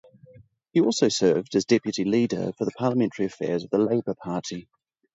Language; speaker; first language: English; native; English